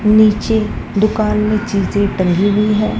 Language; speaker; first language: Hindi; native; Hindi